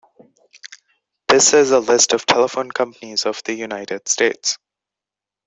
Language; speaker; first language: English; non-native, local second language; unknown